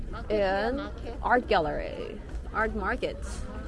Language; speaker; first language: English; non-native, fluent; Korean